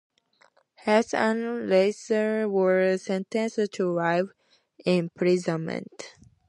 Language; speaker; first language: English; native; English